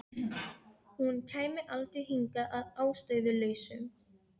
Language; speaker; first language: Icelandic; non-native, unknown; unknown